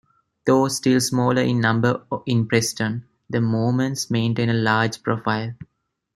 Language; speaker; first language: English; non-native, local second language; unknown